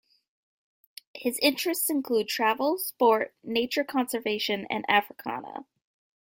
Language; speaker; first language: English; native; English